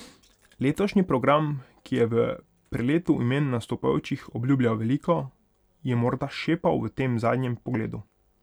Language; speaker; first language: Slovenian; non-native, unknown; Hungarian